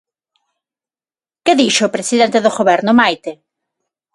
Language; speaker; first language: Galician; non-native, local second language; Spanish